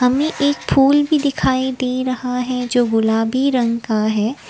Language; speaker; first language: Hindi; non-native, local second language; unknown